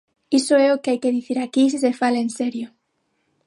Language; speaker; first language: Galician; non-native, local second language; Spanish